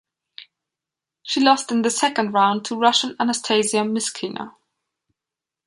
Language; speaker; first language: English; non-native, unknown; German